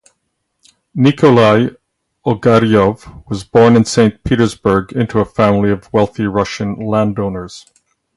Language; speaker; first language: English; native; English